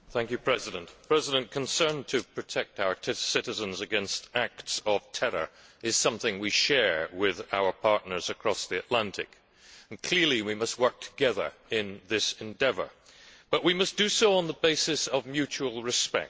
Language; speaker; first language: English; native; English